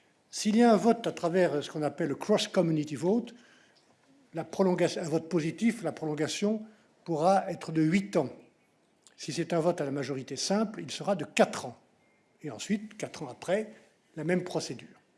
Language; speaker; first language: French; native; French